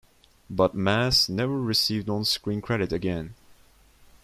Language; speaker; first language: English; non-native, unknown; Turkish